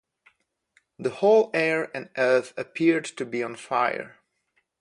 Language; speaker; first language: English; non-native, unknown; Polish